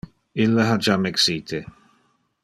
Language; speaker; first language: Interlingua; non-native, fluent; Dutch